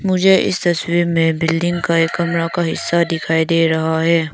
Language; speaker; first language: Hindi; non-native, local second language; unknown